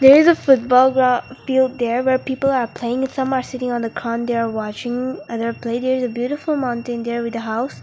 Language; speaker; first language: English; non-native, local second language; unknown